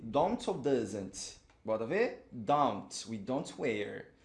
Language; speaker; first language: English; non-native, fluent; Portuguese